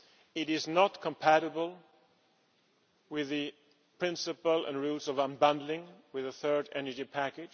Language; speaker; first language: English; non-native, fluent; Swedish